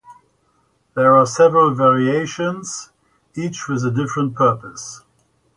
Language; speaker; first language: English; native; English